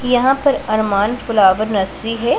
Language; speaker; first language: Hindi; non-native, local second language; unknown